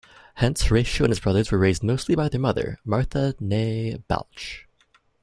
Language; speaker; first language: English; native; English